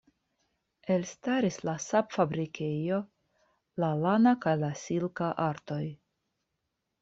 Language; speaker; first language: Esperanto; non-native, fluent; Russian